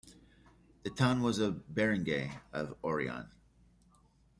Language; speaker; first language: English; native; English